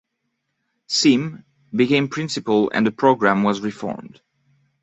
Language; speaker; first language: English; non-native, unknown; French